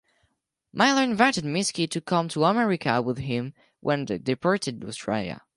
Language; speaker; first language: English; non-native, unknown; French